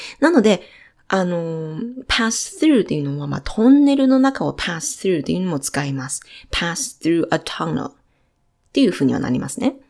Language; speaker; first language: Japanese; non-native, fluent; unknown